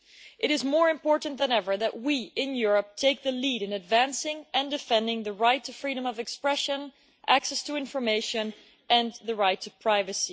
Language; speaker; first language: English; non-native, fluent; Dutch